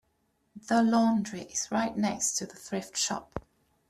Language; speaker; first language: English; native; English